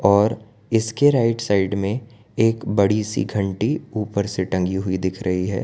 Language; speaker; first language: Hindi; non-native, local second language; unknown